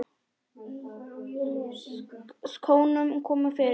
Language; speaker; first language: Icelandic; non-native, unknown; Polish